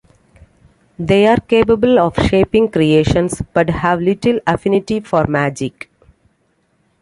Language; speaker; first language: English; non-native, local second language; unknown